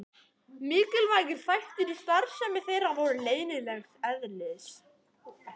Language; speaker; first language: Icelandic; native; Icelandic